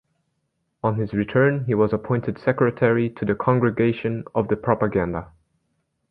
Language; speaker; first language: English; native; English